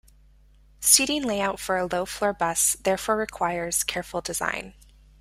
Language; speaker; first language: English; native; English